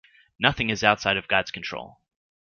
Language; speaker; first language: English; native; English